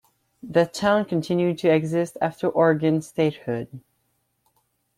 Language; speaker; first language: English; non-native, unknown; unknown